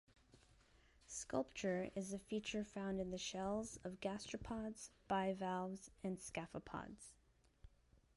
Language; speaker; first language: English; native; English